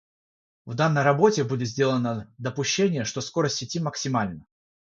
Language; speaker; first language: Russian; non-native, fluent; Georgian